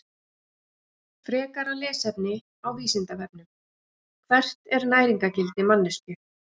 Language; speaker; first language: Icelandic; native; Icelandic